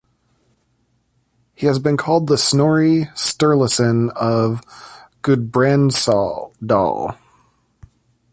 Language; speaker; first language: English; native; English